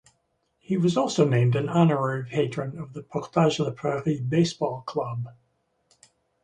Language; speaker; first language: English; native; English